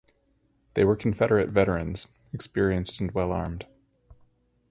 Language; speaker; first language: English; native; English